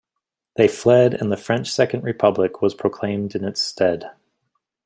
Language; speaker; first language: English; native; English